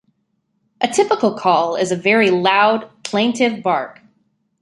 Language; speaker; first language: English; native; English